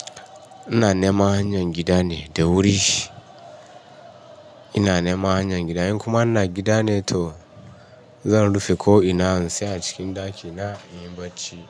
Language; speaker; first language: Hausa; non-native, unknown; Yoruba